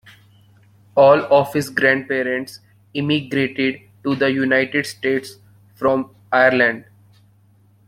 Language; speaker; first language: English; non-native, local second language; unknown